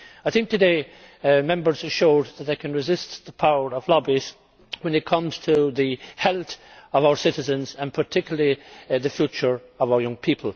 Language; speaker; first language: English; native; English